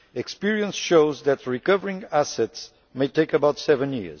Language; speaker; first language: English; non-native, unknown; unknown